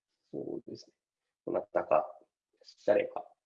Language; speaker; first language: Japanese; native; Japanese